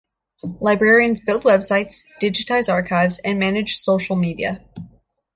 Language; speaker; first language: English; native; English